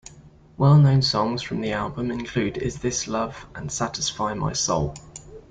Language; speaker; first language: English; native; English